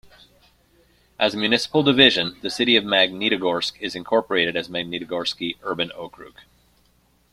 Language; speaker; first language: English; native; English